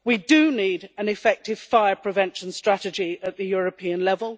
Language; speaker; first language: English; native; English